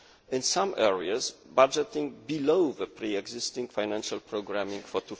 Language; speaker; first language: English; non-native, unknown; Polish